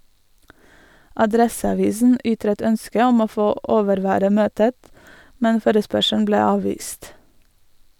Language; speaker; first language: Norwegian; non-native, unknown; Latvian